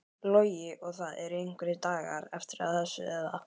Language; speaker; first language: Icelandic; native; Icelandic